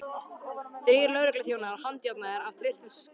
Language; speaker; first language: Icelandic; native; Icelandic